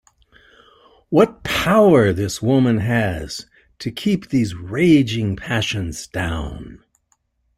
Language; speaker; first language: English; native; English